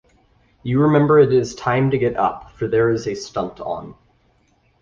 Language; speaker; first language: English; native; English